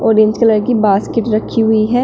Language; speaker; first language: Hindi; native; Hindi